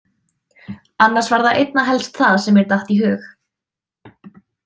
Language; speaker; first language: Icelandic; native; Icelandic